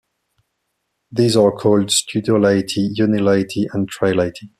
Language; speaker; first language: English; non-native, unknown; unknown